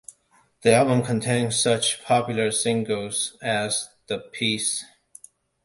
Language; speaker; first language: English; non-native, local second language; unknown